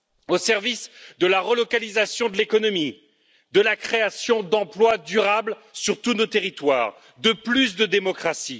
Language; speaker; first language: French; native; French